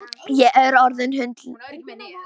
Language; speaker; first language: Icelandic; non-native, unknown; Polish